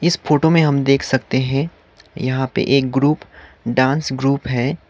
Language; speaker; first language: Hindi; non-native, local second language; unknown